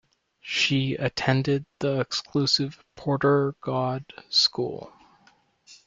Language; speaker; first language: English; native; English